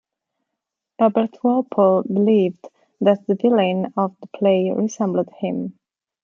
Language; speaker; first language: English; non-native, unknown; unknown